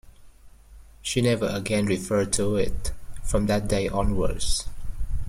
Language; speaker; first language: English; native; English